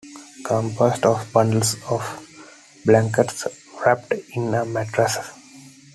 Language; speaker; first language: English; non-native, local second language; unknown